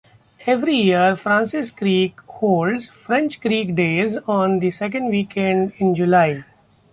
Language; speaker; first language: English; non-native, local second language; Marathi